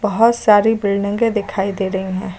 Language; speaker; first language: Hindi; native; Hindi